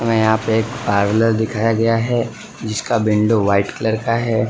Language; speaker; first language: Hindi; non-native, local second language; Gujarati